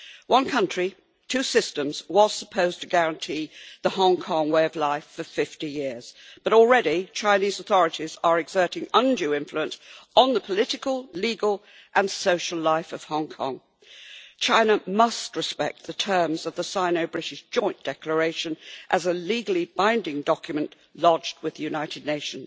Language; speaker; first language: English; native; English